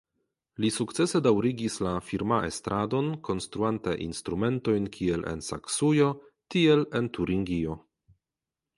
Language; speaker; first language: Esperanto; non-native, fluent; Polish